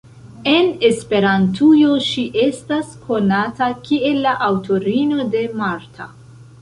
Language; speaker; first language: Esperanto; non-native, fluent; Central Kurdish